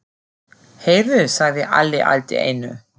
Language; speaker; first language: Icelandic; non-native, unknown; German